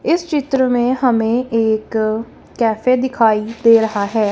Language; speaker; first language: Hindi; non-native, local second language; Punjabi